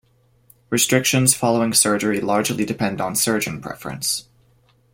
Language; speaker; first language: English; native; English